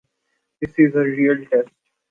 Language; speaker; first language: English; non-native, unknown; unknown